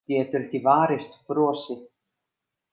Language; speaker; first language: Icelandic; native; Icelandic